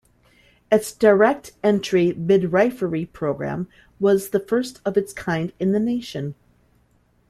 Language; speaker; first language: English; native; English